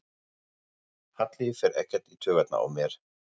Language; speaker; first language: Icelandic; non-native, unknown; German